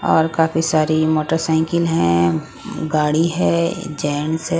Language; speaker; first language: Hindi; non-native, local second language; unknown